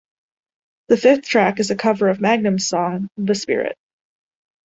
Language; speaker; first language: English; native; English